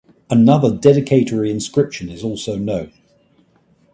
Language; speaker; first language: English; native; English